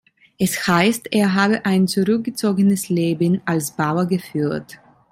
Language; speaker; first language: German; non-native, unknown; Italian